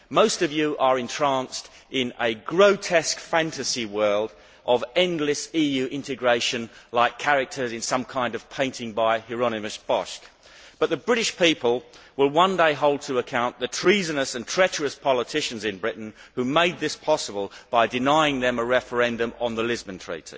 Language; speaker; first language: English; native; English